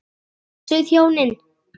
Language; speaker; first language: Icelandic; native; Icelandic